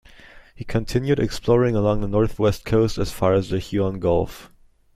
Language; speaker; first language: English; native; English